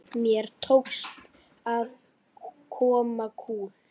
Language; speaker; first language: Icelandic; native; Icelandic